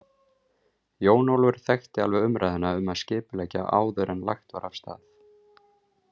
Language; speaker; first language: Icelandic; native; Icelandic